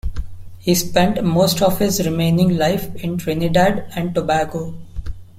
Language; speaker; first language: English; non-native, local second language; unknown